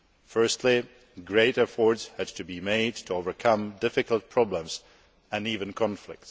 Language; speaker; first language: English; non-native, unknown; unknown